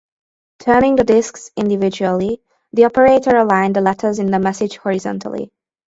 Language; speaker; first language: English; non-native, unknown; Hungarian